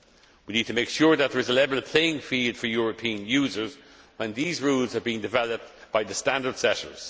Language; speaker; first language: English; non-native, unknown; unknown